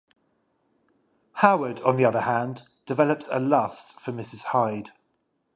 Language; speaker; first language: English; native; English